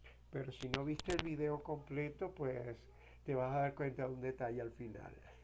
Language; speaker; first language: Spanish; native; Spanish